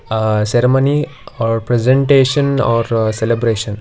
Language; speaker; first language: English; non-native, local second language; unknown